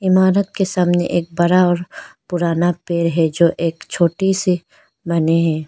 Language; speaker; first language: Hindi; non-native, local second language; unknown